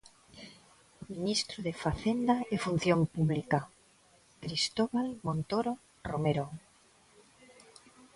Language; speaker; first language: Galician; non-native, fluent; Spanish